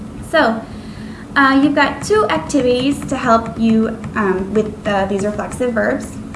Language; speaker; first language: English; native; English